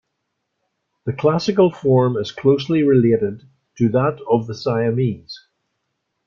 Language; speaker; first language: English; native; English